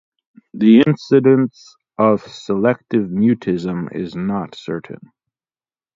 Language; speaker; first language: English; native; English